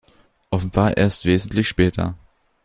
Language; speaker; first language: German; native; German